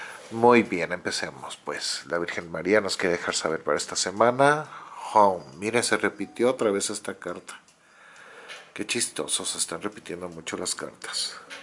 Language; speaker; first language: Spanish; native; Spanish